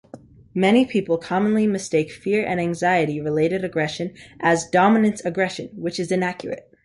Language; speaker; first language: English; native; English